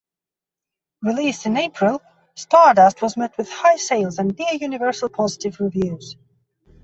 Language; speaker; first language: English; non-native, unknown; Belarusian